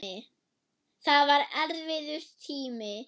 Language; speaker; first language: Icelandic; non-native, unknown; German